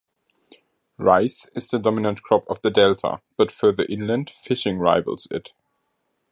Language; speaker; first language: English; non-native, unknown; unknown